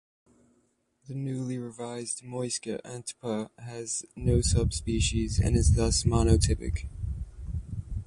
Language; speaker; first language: English; native; English